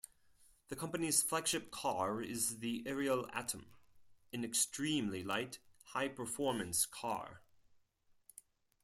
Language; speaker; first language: English; non-native, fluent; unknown